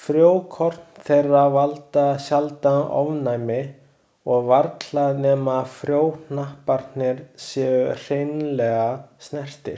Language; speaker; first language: Icelandic; non-native, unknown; Chinese